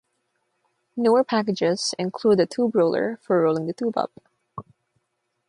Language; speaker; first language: English; non-native, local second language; Filipino